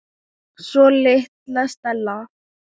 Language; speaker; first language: Icelandic; non-native, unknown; Thai